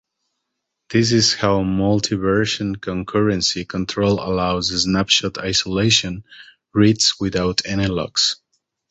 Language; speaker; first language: English; native; English